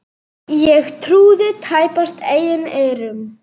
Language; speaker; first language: Icelandic; non-native, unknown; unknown